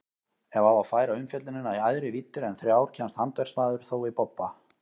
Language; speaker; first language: Icelandic; native; Icelandic